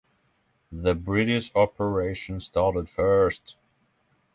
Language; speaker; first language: English; non-native, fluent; Norwegian